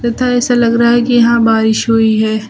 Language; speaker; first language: Hindi; native; Hindi